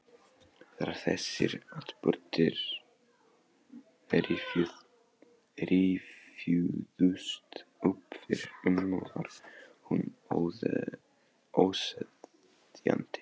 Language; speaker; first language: Icelandic; non-native, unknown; Polish